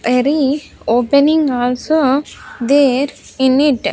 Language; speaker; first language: English; non-native, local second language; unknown